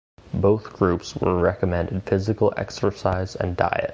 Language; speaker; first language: English; native; English